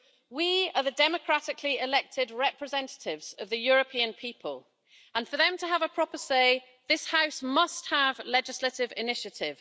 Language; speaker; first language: English; native; English